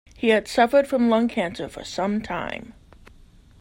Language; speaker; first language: English; native; English